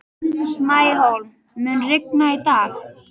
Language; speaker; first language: Icelandic; native; Icelandic